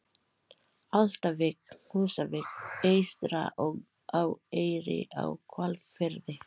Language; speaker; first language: Icelandic; non-native, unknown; Filipino